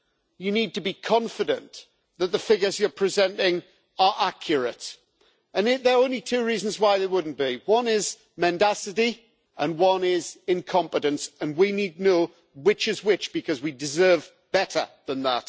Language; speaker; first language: English; native; English